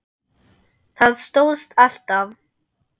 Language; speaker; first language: Icelandic; non-native, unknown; German